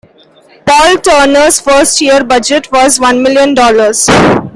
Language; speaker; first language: English; non-native, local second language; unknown